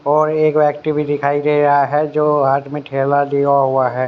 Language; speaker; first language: Hindi; native; Hindi